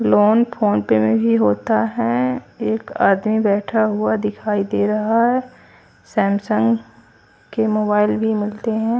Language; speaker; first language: Hindi; native; Hindi